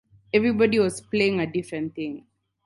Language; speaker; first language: English; non-native, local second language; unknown